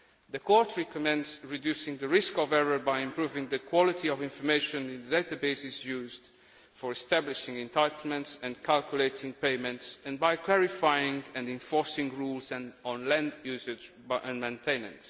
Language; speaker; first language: English; non-native, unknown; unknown